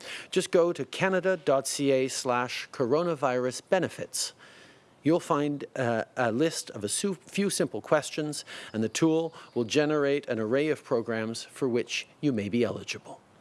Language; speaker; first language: English; native; English